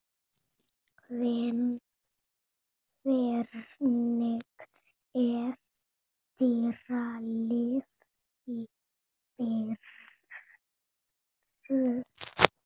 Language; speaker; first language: Icelandic; non-native, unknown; Spanish